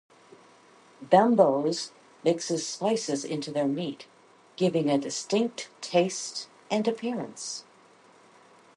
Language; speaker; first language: English; native; English